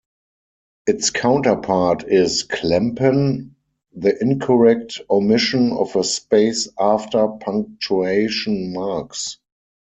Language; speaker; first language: English; non-native, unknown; German